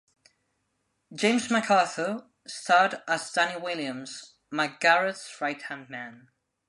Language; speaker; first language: English; non-native, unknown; Spanish